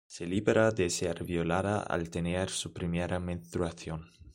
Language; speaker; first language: Spanish; non-native, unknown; German